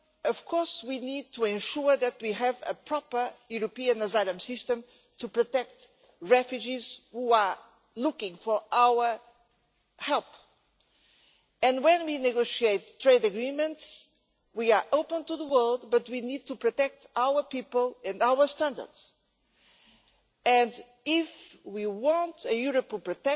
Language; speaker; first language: English; non-native, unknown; Portuguese